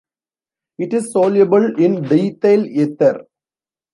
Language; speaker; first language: English; non-native, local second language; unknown